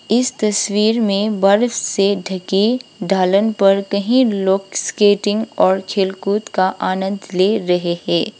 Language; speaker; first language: Hindi; non-native, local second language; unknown